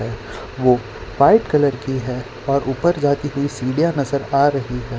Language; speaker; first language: Hindi; non-native, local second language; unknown